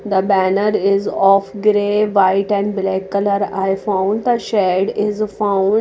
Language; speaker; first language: English; non-native, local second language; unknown